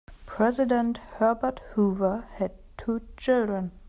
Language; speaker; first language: English; non-native, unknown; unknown